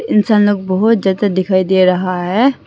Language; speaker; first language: Hindi; non-native, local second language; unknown